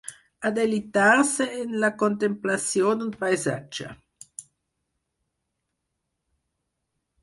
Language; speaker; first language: Catalan; non-native, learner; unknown